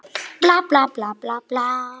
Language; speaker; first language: Icelandic; non-native, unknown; Polish